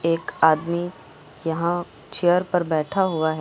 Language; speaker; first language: Hindi; native; Hindi